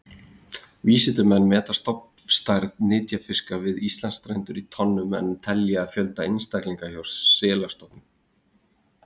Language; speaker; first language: Icelandic; native; Icelandic